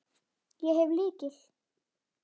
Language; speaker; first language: Icelandic; native; Icelandic